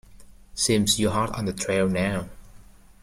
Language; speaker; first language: English; native; English